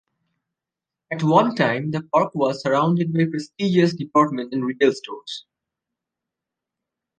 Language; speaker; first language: English; non-native, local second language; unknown